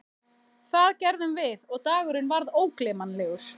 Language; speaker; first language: Icelandic; native; Icelandic